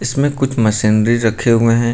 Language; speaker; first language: Hindi; native; Hindi